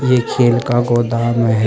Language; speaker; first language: Hindi; native; Hindi